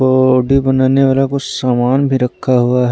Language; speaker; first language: Hindi; non-native, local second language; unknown